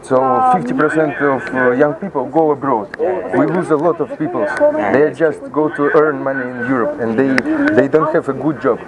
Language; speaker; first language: English; non-native, fluent; Russian